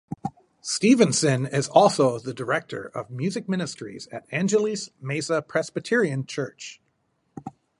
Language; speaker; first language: English; native; English